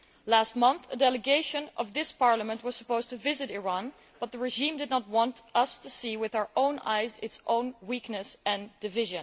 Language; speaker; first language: English; non-native, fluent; Dutch